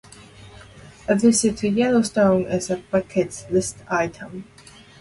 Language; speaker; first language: English; non-native, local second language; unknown